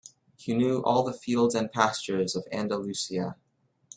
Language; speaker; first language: English; native; English